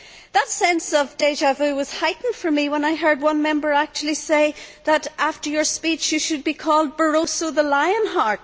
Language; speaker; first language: English; native; English